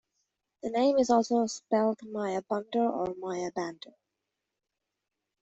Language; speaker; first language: English; native; English